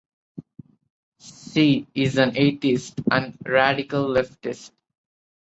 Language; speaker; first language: English; non-native, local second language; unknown